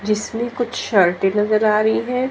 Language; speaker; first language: Hindi; native; Hindi